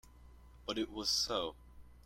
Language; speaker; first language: English; native; English